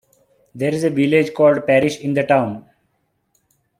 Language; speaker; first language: English; non-native, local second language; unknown